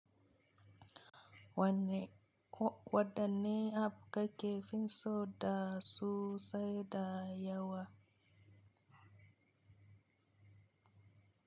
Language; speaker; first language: Hausa; native; Hausa